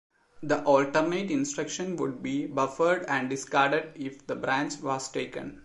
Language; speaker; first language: English; non-native, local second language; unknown